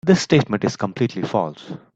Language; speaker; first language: English; non-native, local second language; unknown